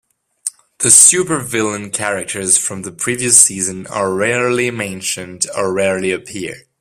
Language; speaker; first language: English; non-native, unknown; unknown